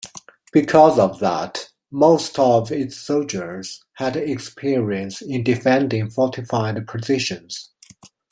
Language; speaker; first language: English; non-native, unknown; Chinese